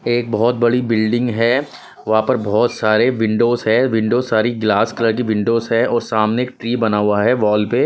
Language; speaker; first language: Hindi; non-native, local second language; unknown